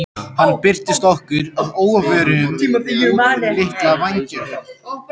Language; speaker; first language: Icelandic; native; Icelandic